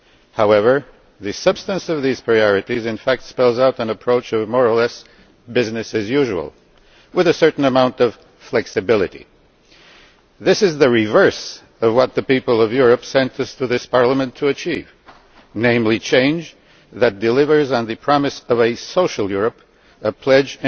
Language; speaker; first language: English; non-native, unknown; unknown